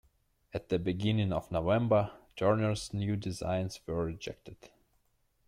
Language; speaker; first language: English; non-native, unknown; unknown